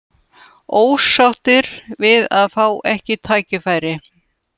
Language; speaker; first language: Icelandic; non-native, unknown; Russian